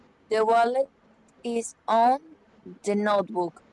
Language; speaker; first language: English; non-native, learner; Spanish